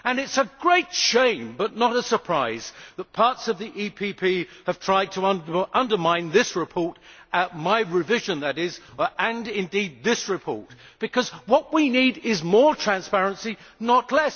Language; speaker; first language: English; native; English